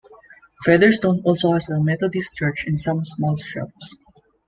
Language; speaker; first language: English; non-native, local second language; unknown